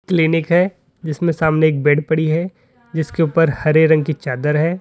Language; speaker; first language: Hindi; native; Hindi